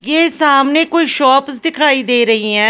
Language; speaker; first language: Hindi; non-native, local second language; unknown